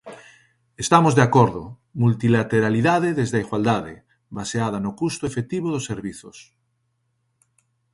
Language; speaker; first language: Galician; native; Galician